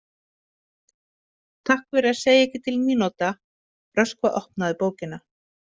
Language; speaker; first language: Icelandic; native; Icelandic